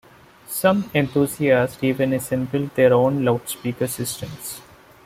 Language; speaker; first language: English; non-native, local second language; Malayalam